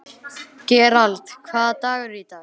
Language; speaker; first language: Icelandic; native; Icelandic